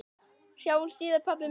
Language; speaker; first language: Icelandic; native; Icelandic